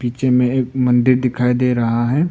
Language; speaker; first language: Hindi; non-native, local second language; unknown